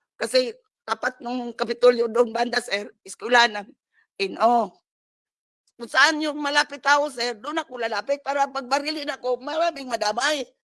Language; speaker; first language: Filipino; non-native, local second language; Cebuano